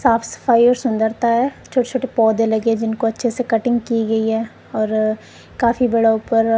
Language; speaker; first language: Hindi; non-native, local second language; Punjabi